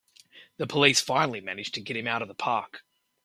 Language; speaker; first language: English; native; English